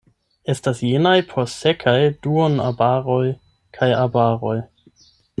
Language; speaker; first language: Esperanto; non-native, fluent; German